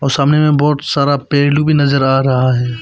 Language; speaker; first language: Hindi; non-native, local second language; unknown